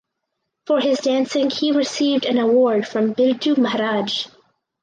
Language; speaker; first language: English; native; English